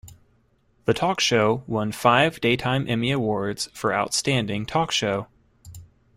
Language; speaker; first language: English; native; English